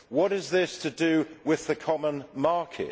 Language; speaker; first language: English; native; English